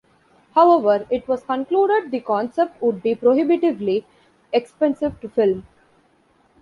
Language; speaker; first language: English; non-native, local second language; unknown